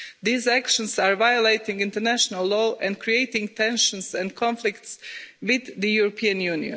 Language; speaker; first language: English; non-native, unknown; Croatian